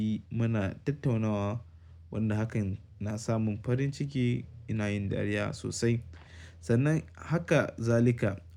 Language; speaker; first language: Hausa; native; Hausa